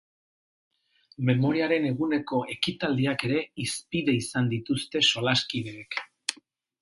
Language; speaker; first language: Basque; non-native, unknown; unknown